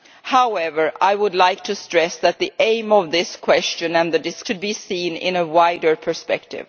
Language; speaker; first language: English; non-native, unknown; Swedish